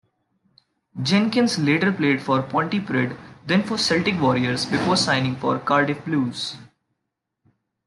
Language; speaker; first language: English; non-native, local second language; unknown